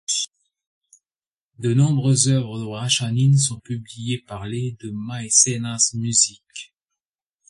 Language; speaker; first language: French; native; French